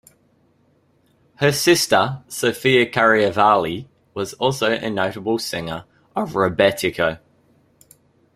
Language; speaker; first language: English; native; English